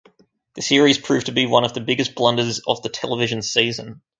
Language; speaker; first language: English; native; English